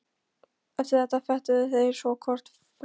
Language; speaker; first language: Icelandic; non-native, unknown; Polish